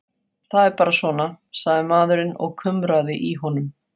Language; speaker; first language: Icelandic; non-native, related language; Faroese